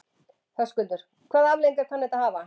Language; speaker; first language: Icelandic; native; Icelandic